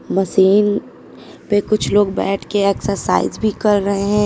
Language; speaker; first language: Hindi; native; Hindi